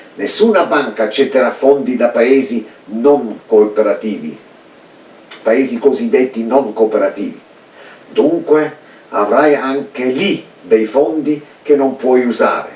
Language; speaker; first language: Italian; early bilingual, heritage; Italian